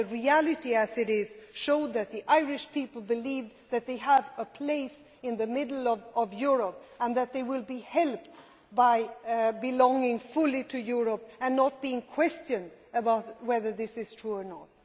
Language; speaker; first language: English; non-native, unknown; Swedish